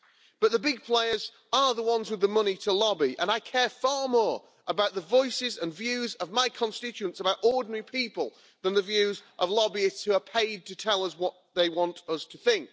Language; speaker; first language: English; native; English